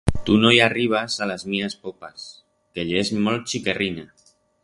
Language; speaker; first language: Aragonese; non-native, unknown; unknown